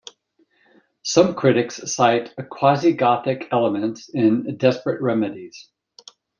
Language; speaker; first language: English; native; English